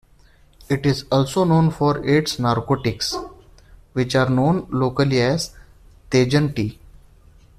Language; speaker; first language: English; non-native, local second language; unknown